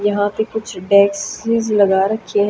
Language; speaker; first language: Hindi; native; Hindi